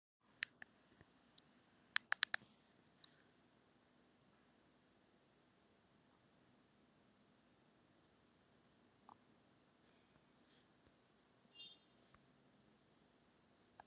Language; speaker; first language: Icelandic; native; Icelandic